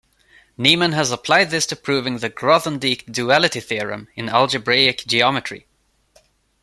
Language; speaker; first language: English; non-native, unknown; Swedish